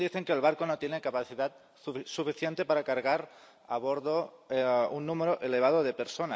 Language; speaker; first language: Spanish; non-native, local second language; Catalan